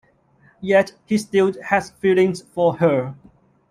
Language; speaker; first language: English; non-native, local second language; Cantonese